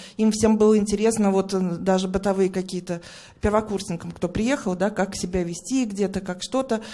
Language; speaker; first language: Russian; native; Russian